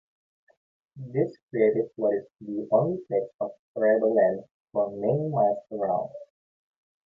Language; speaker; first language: English; non-native, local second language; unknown